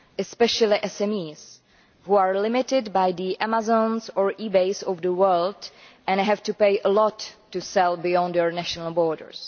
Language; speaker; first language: English; non-native, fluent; Czech